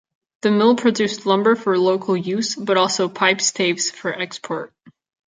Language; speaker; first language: English; non-native, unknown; Catalan